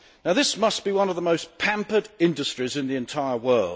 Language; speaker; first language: English; native; English